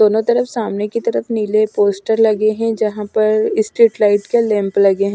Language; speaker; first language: Hindi; non-native, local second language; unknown